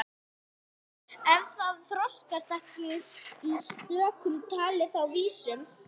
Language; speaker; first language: Icelandic; non-native, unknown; English